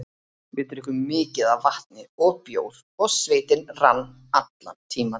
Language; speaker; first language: Icelandic; native; Icelandic